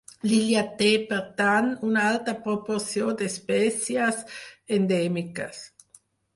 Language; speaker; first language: Catalan; non-native, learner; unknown